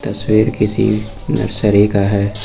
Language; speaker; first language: Hindi; native; Hindi